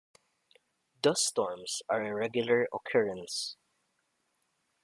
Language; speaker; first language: English; non-native, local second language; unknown